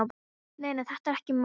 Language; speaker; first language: Icelandic; non-native, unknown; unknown